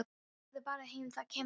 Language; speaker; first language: Icelandic; non-native, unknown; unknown